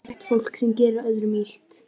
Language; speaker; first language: Icelandic; native; Icelandic